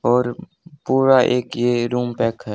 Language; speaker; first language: Hindi; native; Hindi